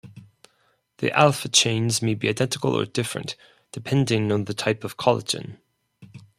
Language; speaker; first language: English; non-native, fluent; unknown